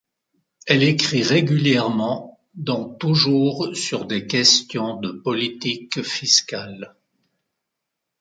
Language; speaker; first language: French; native; French